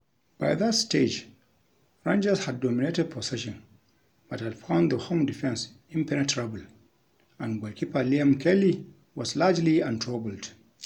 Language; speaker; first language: English; non-native, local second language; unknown